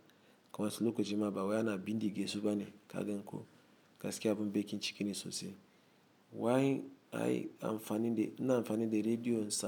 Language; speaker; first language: Hausa; non-native, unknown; Igbo